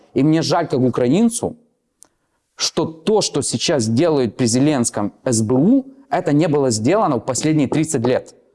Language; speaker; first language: Russian; non-native, local second language; Ukrainian